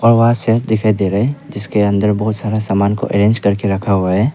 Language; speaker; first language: Hindi; non-native, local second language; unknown